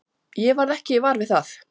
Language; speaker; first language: Icelandic; native; Icelandic